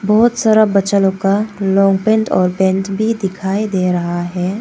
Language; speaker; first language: Hindi; non-native, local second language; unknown